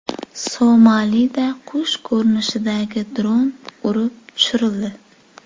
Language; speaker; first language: Uzbek; native; Uzbek